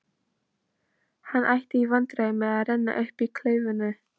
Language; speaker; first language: Icelandic; non-native, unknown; Polish